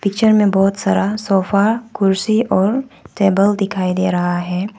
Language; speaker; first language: Hindi; non-native, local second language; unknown